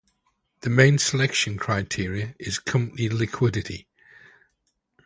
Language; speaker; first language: English; native; English